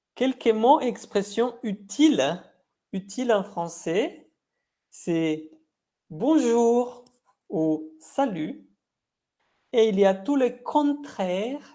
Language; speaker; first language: French; non-native, fluent; Spanish